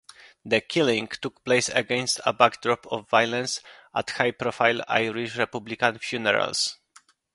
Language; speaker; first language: English; non-native, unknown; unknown